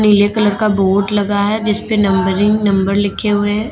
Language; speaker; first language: Hindi; native; Hindi